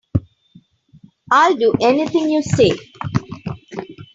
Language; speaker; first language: English; non-native, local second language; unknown